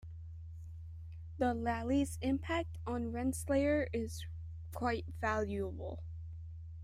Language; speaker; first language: English; native; English